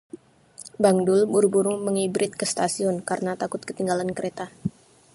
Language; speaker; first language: Indonesian; native; Indonesian